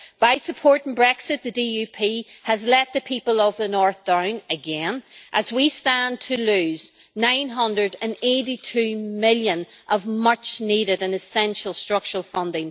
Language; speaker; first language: English; native; English